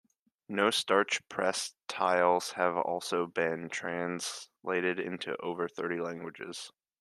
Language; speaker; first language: English; native; English